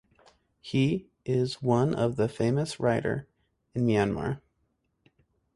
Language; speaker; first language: English; native; English